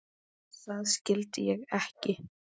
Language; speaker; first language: Icelandic; native; Icelandic